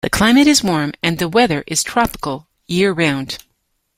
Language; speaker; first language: English; native; English